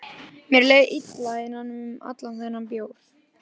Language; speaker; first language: Icelandic; native; Icelandic